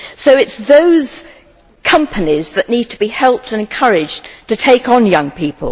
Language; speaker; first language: English; native; English